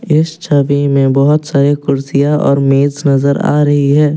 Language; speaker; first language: Hindi; non-native, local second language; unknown